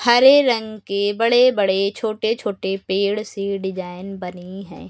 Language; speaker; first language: Hindi; native; Hindi